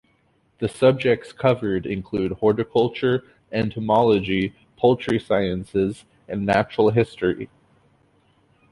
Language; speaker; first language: English; native; English